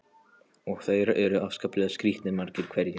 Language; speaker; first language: Icelandic; non-native, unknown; Polish